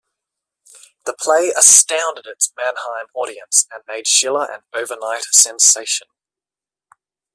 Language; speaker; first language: English; native; English